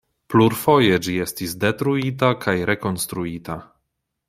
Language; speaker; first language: Esperanto; non-native, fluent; Polish